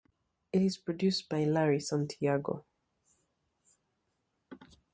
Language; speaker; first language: English; native; English